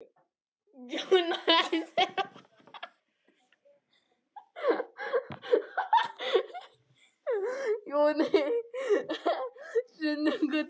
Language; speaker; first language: Icelandic; non-native, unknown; Japanese